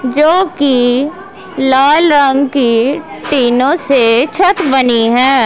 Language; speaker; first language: Hindi; non-native, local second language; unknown